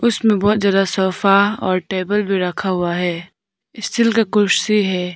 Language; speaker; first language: Hindi; non-native, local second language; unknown